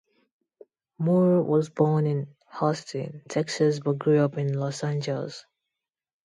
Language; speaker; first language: English; non-native, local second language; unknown